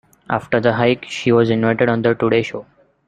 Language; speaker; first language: English; non-native, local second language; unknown